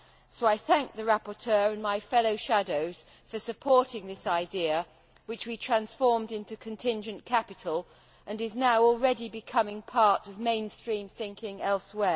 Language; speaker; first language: English; native; English